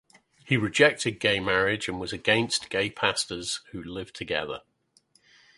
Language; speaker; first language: English; native; English